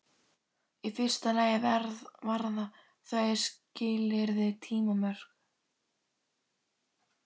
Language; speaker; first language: Icelandic; native; Icelandic